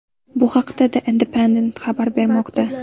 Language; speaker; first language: Uzbek; native; Uzbek